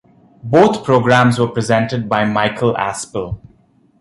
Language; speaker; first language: English; non-native, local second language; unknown